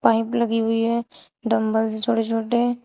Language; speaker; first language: Hindi; native; Hindi